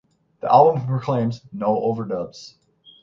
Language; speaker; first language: English; native; English